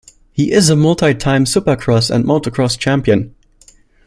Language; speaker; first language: English; non-native, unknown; German